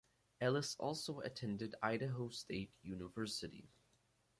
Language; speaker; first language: English; native; English